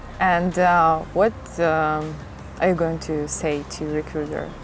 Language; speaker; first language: English; non-native, learner; Russian